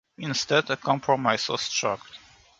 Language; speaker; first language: English; non-native, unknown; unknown